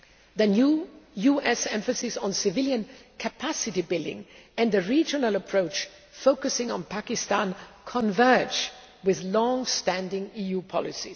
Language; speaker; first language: English; non-native, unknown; German